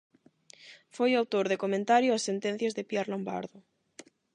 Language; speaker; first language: Galician; non-native, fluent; Spanish